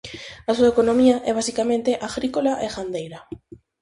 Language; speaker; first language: Galician; native; Galician